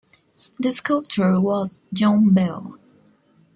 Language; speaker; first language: English; non-native, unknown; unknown